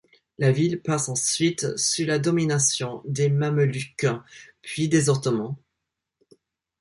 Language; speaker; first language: French; non-native, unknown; English